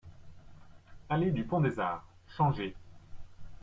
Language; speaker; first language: French; non-native, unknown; English